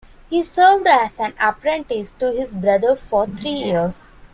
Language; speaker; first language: English; non-native, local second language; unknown